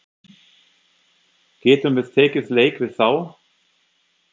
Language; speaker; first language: Icelandic; non-native, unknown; German